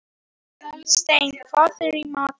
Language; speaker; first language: Icelandic; non-native, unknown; Polish